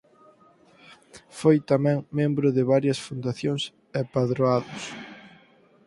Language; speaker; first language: Galician; native; Galician